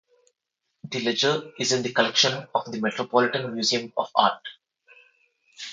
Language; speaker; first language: English; non-native, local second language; Telugu